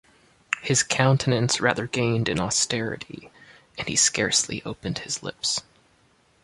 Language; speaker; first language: English; native; English